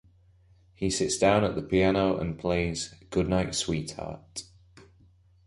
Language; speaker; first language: English; native; English